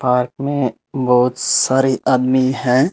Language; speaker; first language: Hindi; non-native, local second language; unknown